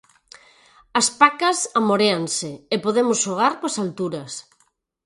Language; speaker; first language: Galician; native; Galician